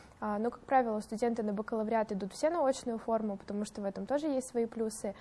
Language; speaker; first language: Russian; native; Russian